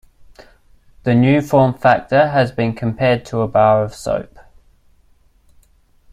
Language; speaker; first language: English; native; English